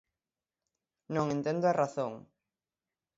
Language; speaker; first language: Galician; native; Galician